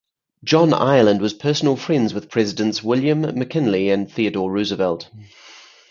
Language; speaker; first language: English; native; English